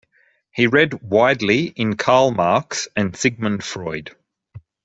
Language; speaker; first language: English; native; English